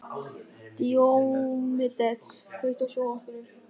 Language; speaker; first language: Icelandic; non-native, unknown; German